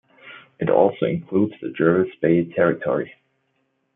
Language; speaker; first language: English; non-native, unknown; German